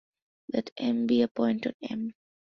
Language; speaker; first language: English; non-native, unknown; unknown